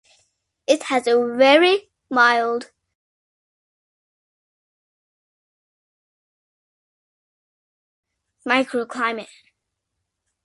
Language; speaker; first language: English; native; English